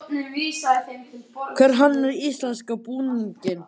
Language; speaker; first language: Icelandic; native; Icelandic